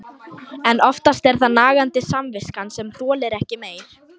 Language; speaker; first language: Icelandic; non-native, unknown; Lithuanian